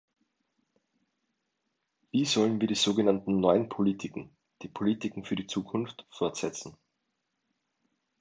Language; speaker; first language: German; native; German